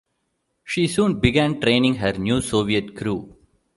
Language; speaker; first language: English; non-native, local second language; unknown